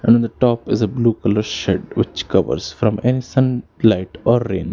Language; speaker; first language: English; non-native, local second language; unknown